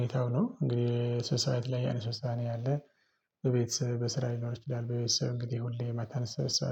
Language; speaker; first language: Amharic; non-native, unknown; Tigrinya